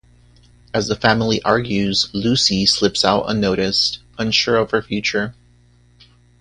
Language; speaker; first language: English; native; English